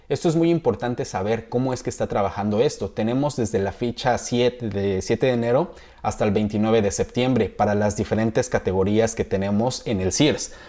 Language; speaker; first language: Spanish; native; Spanish